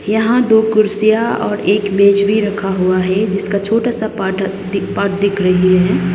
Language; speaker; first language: Hindi; non-native, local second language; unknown